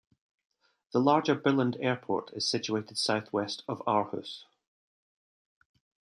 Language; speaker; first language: English; native; English